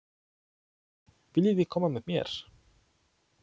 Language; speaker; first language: Icelandic; non-native, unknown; Polish